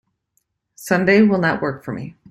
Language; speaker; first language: English; native; English